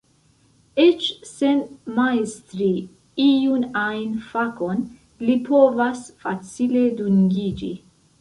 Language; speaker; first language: Esperanto; non-native, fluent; Central Kurdish